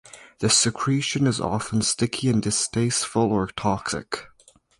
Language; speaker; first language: English; native; English